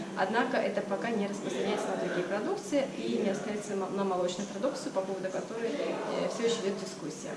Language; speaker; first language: Russian; native; Russian